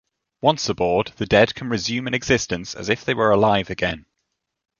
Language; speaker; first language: English; native; English